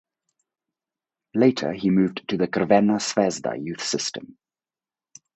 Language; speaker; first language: English; native; English